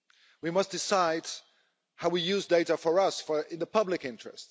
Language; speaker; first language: English; non-native, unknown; Dutch